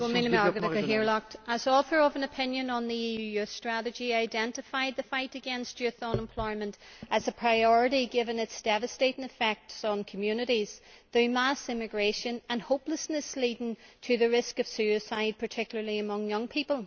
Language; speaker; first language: English; native; English